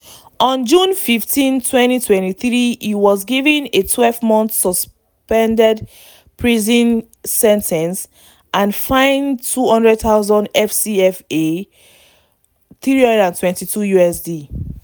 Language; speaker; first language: English; non-native, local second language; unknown